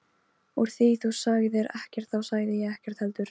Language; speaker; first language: Icelandic; non-native, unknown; Polish